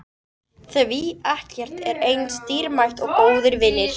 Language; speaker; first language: Icelandic; native; Icelandic